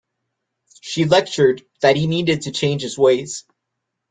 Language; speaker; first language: English; native; English